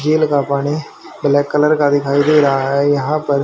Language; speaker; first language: Hindi; native; Hindi